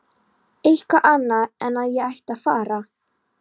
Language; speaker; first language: Icelandic; non-native, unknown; Polish